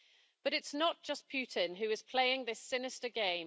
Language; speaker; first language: English; native; English